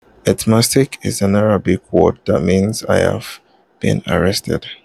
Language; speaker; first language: English; non-native, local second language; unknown